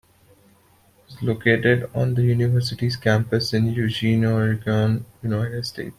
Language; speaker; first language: English; non-native, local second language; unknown